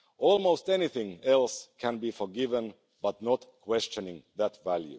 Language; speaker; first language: English; non-native, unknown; Finnish